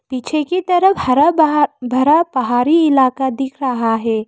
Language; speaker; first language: Hindi; early bilingual, other home language; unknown